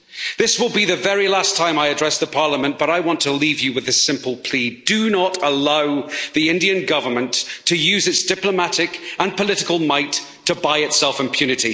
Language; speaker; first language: English; native; English